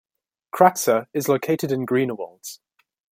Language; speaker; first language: English; native; English